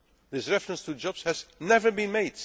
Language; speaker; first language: English; non-native, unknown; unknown